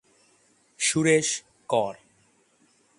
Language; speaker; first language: English; non-native, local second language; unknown